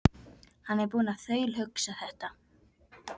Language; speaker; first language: Icelandic; native; Icelandic